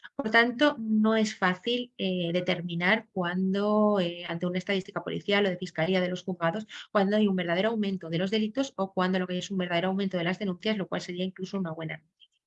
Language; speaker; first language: Spanish; native; Spanish